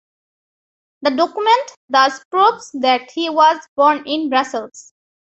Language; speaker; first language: English; non-native, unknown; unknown